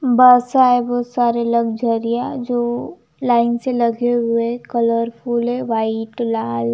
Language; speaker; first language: Hindi; non-native, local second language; Punjabi